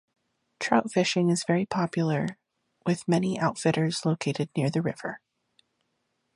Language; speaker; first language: English; native; English